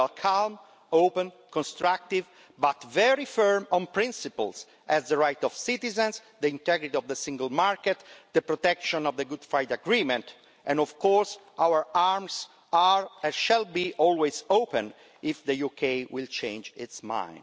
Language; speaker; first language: English; non-native, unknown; Italian